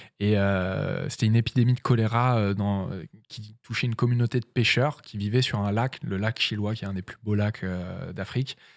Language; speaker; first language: French; native; French